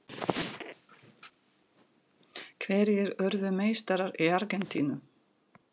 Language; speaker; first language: Icelandic; non-native, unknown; Russian